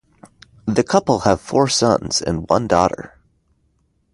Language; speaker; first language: English; native; English